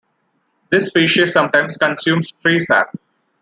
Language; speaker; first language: English; non-native, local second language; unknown